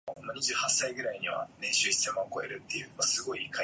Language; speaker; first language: English; non-native, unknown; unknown